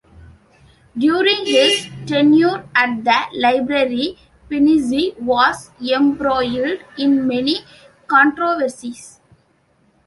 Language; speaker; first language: English; non-native, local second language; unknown